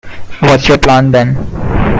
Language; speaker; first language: English; non-native, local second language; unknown